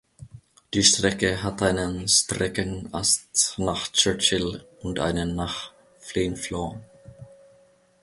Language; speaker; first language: German; non-native, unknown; Finnish